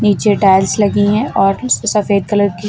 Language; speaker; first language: Hindi; native; Hindi